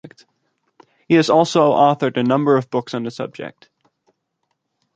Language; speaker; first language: English; native; English